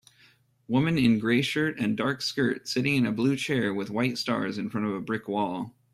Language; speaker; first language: English; native; English